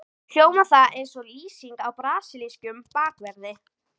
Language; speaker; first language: Icelandic; native; Icelandic